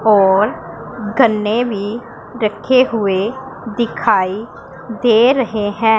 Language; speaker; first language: Hindi; non-native, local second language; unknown